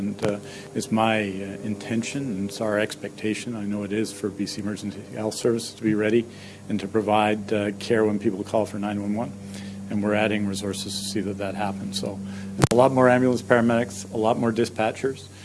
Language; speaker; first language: English; native; English